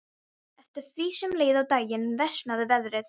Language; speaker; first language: Icelandic; non-native, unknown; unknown